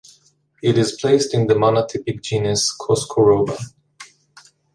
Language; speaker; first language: English; native; English